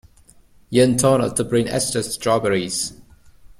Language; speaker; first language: English; native; English